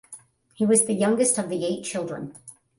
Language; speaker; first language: English; native; English